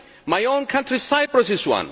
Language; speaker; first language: English; non-native, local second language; Greek